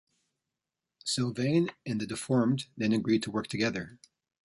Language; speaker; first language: English; native; English